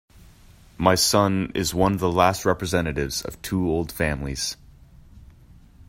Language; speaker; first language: English; native; English